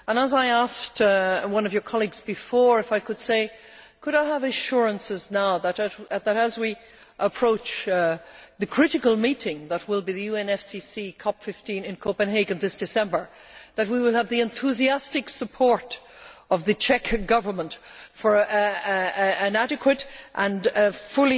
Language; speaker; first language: English; native; English